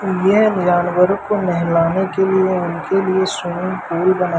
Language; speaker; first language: Hindi; native; Hindi